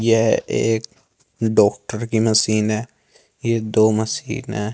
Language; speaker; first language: Hindi; native; Hindi